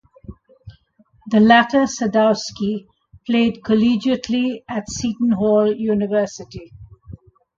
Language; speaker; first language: English; non-native, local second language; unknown